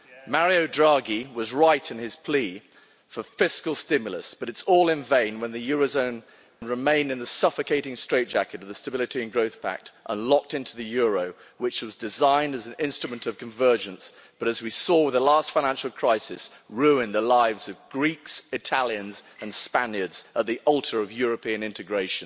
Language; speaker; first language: English; native; English